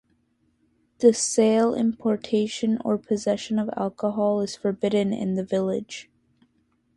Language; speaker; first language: English; native; English